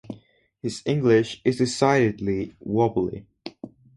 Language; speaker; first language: English; non-native, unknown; Spanish